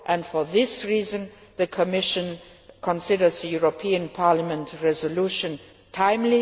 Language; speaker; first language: English; non-native, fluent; Luxembourgish